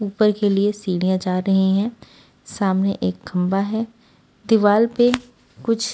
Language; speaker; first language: Hindi; native; Hindi